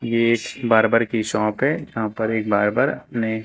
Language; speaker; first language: Hindi; native; Hindi